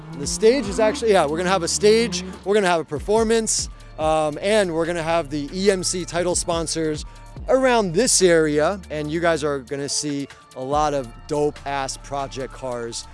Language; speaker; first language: English; early bilingual, other home language; Chinese